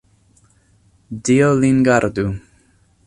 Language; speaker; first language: Esperanto; non-native, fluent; English